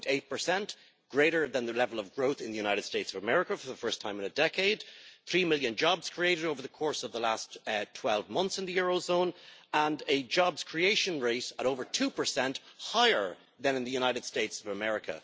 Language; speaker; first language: English; native; English